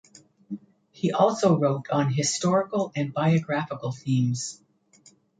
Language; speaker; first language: English; native; English